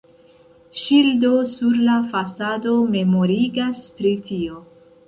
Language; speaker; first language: Esperanto; non-native, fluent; Central Kurdish